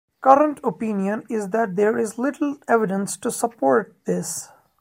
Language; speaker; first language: English; non-native, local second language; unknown